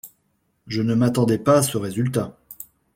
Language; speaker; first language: French; non-native, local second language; Malagasy